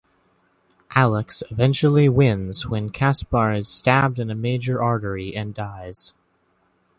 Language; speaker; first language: English; native; English